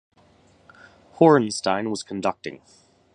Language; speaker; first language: English; native; English